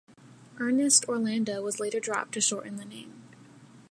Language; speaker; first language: English; native; English